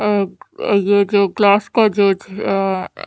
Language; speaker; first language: Hindi; native; Hindi